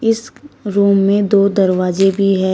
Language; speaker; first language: Hindi; native; Hindi